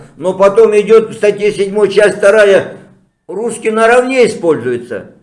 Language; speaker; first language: Russian; non-native, local second language; Kazakh